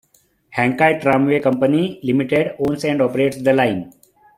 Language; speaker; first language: English; non-native, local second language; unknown